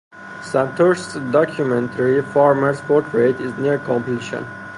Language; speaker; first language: English; non-native, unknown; Persian